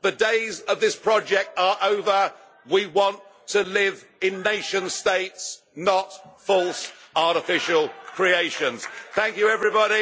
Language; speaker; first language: English; native; English